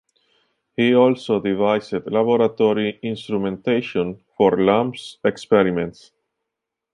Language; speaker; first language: English; non-native, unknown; Italian